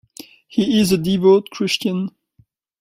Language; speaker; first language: English; non-native, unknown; French